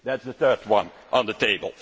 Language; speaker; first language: English; non-native, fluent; Dutch